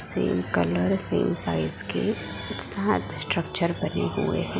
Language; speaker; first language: Hindi; non-native, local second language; Gujarati